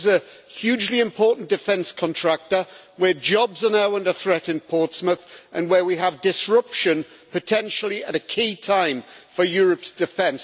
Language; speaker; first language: English; native; English